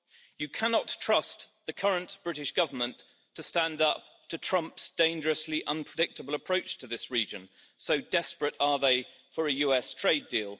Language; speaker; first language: English; native; English